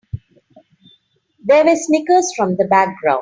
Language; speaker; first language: English; non-native, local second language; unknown